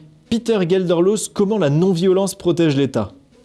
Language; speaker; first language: French; native; French